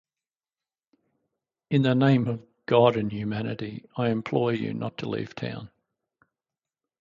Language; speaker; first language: English; native; English